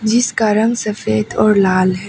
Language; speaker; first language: Hindi; non-native, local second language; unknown